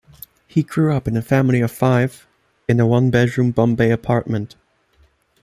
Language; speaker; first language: English; non-native, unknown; German